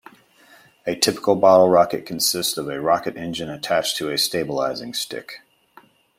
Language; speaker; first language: English; native; English